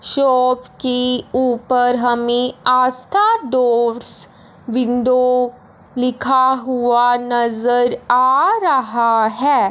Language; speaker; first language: Hindi; non-native, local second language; Punjabi